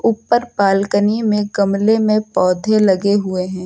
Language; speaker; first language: Hindi; native; Hindi